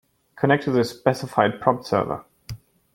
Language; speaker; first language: English; non-native, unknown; German